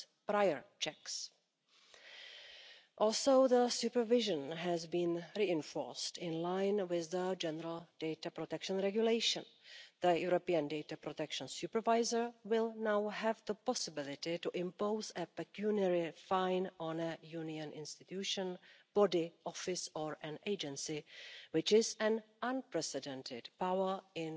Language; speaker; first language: English; non-native, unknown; German